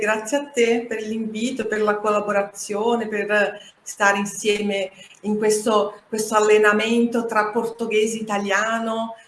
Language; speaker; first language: Italian; non-native, fluent; Portuguese